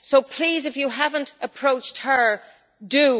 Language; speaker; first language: English; native; English